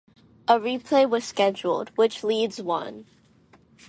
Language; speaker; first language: English; non-native, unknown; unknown